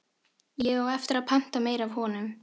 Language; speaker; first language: Icelandic; non-native, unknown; Filipino